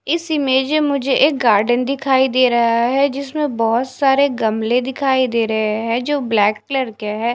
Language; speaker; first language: Hindi; non-native, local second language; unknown